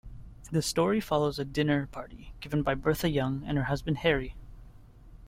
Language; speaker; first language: English; native; English